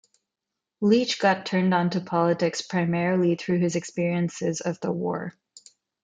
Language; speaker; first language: English; non-native, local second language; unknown